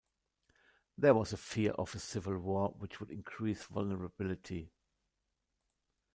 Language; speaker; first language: English; non-native, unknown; German